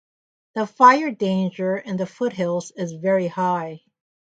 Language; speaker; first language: English; native; English